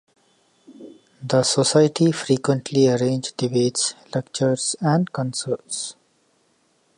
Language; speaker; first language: English; non-native, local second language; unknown